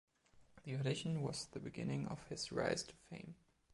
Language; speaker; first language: English; non-native, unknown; German